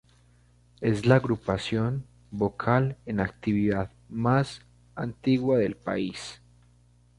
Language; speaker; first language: Spanish; native; Spanish